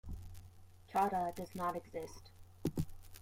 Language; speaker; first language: English; native; English